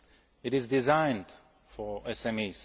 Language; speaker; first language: English; non-native, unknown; Slovak